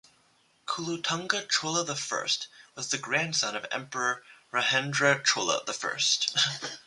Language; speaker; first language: English; native; English